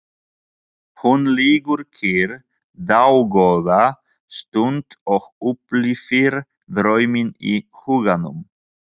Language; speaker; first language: Icelandic; non-native, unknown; Polish